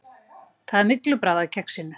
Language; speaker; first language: Icelandic; native; Icelandic